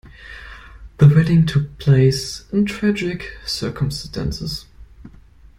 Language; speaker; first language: English; non-native, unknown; German